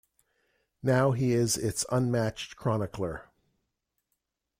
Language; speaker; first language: English; native; English